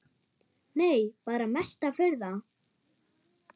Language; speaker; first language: Icelandic; non-native, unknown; German